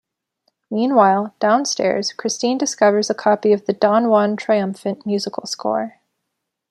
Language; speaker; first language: English; native; English